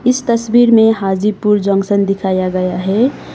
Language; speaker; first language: Hindi; non-native, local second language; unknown